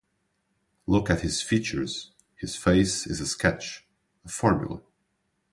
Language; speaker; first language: English; non-native, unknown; Portuguese